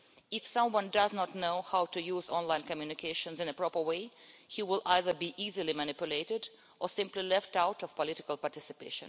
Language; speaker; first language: English; non-native, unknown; Russian